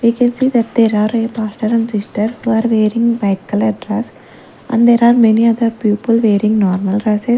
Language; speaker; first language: English; non-native, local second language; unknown